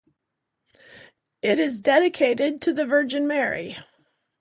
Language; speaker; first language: English; native; English